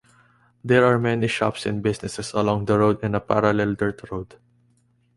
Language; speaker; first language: English; non-native, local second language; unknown